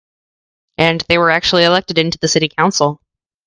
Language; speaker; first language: English; native; English